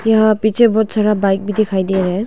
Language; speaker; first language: Hindi; non-native, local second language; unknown